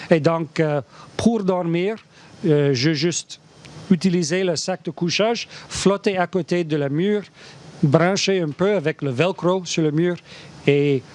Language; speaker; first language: French; non-native, fluent; English